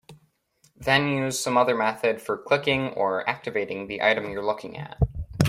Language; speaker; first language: English; native; English